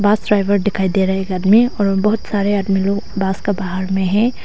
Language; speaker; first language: Hindi; non-native, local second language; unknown